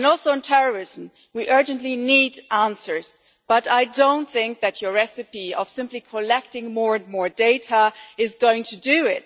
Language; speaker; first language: English; non-native, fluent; German